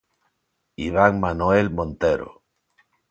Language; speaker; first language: Galician; non-native, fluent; Spanish